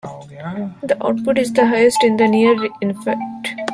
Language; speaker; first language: English; non-native, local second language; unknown